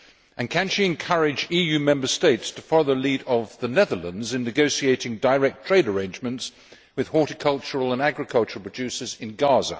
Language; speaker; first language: English; native; English